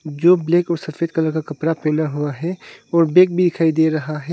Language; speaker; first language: Hindi; early bilingual, other home language; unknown